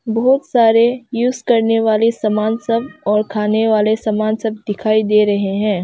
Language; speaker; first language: Hindi; non-native, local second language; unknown